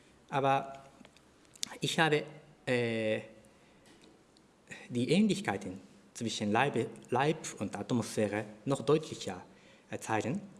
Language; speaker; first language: German; non-native, fluent; Japanese